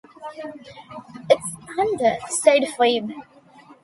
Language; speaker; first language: English; non-native, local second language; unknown